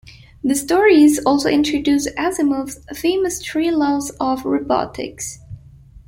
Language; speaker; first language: English; non-native, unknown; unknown